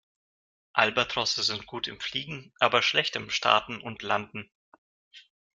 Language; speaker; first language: German; non-native, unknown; Russian